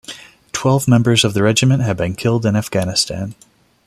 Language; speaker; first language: English; non-native, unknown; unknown